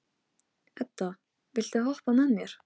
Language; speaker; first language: Icelandic; non-native, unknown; Polish